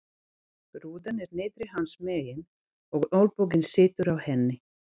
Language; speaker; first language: Icelandic; non-native, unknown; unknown